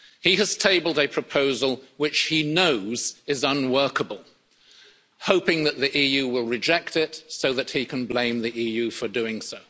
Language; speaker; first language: English; native; English